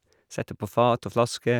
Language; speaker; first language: Norwegian; non-native, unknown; English